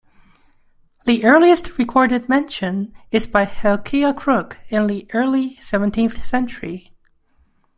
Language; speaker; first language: English; non-native, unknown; Chinese